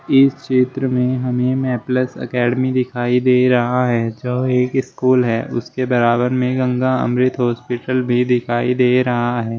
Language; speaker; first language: Hindi; native; Hindi